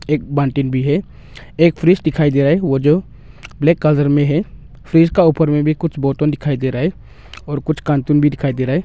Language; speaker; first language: Hindi; non-native, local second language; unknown